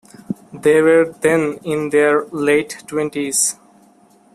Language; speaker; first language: English; non-native, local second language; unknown